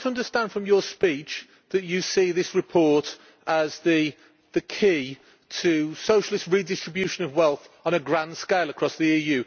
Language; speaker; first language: English; native; English